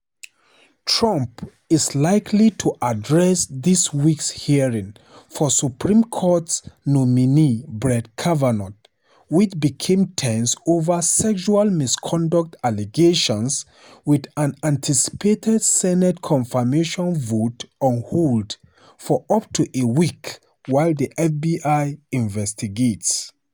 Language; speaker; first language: English; non-native, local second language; Hausa